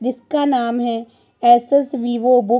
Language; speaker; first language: Hindi; non-native, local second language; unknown